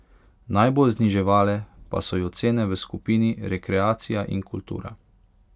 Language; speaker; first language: Slovenian; non-native, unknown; Hungarian